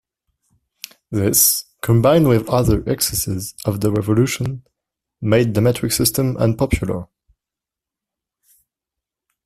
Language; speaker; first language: English; non-native, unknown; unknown